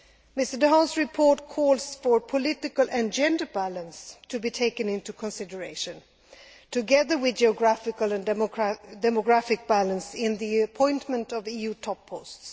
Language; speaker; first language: English; non-native, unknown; Swedish